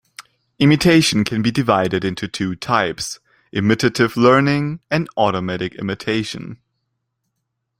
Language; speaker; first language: English; non-native, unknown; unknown